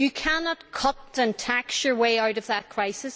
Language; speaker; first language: English; native; English